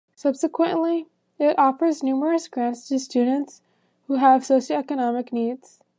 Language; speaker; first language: English; native; English